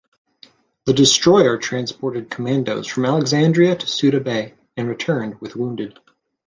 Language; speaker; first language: English; native; English